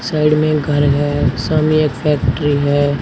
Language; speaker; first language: Hindi; native; Hindi